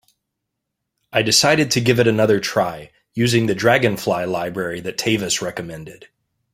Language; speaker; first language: English; native; English